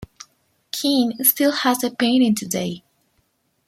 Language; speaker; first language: English; non-native, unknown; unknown